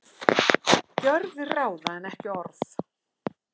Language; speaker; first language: Icelandic; native; Icelandic